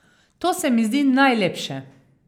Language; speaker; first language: Slovenian; native; Slovenian